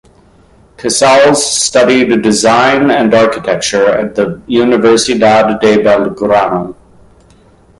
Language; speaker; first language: English; native; English